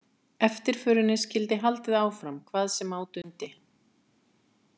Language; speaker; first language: Icelandic; native; Icelandic